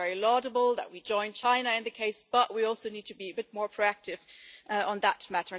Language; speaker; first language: English; non-native, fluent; German